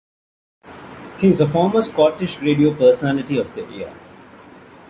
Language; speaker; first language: English; non-native, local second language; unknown